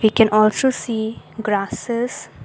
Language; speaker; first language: English; non-native, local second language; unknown